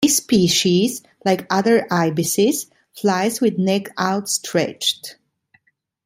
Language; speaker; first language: English; non-native, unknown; Italian